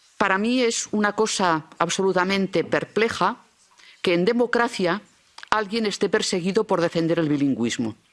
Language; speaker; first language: Spanish; non-native, local second language; Catalan